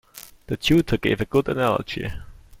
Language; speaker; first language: English; non-native, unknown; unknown